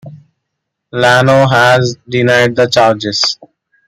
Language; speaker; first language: English; non-native, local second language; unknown